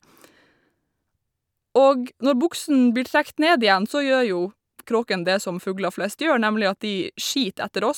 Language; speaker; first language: Norwegian; native; Norwegian